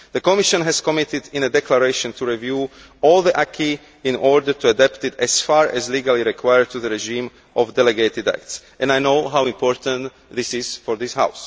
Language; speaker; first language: English; non-native, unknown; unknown